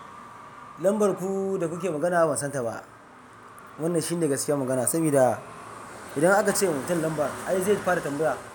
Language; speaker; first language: Hausa; non-native, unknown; Yoruba